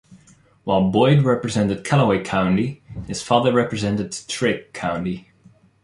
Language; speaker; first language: English; non-native, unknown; Dutch